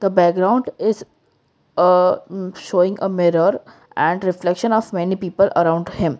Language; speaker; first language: English; non-native, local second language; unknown